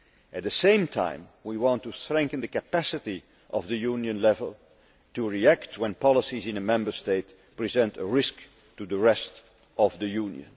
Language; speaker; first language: English; non-native, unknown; Dutch